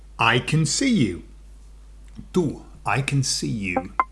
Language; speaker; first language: English; native; English